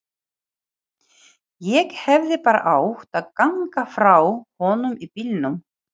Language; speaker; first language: Icelandic; non-native, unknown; Ukrainian